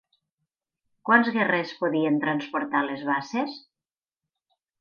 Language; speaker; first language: Catalan; native; Catalan